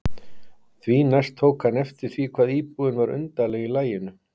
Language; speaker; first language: Icelandic; native; Icelandic